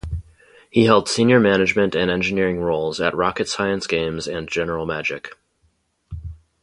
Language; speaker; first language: English; native; English